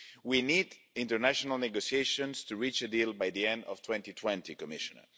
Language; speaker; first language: English; non-native, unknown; Spanish